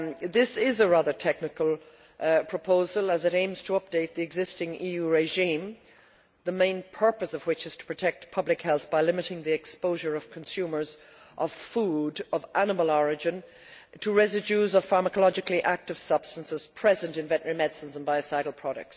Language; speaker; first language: English; native; English